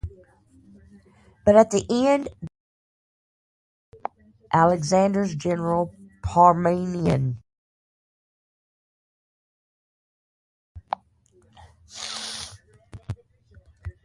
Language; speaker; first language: English; native; English